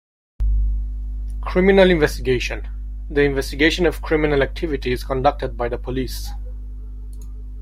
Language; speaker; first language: English; non-native, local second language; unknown